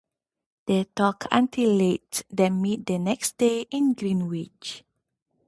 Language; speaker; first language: English; non-native, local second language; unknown